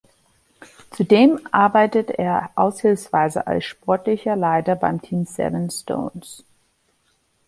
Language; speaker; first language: German; non-native, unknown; English